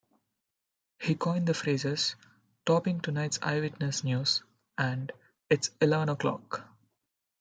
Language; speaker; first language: English; non-native, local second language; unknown